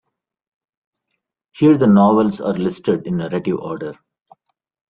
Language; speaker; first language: English; non-native, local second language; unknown